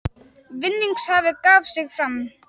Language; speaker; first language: Icelandic; native; Icelandic